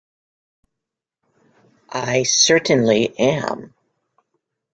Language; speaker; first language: English; native; English